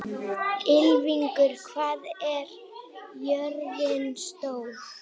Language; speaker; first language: Icelandic; native; Icelandic